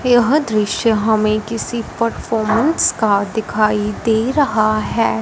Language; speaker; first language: Hindi; non-native, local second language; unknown